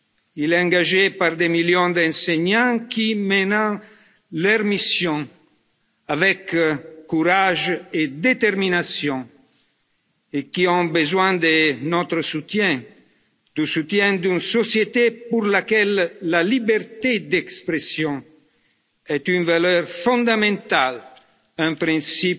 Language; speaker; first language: French; non-native, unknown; Italian